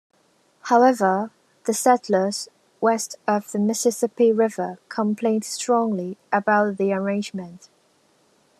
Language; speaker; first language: English; non-native, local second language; Cantonese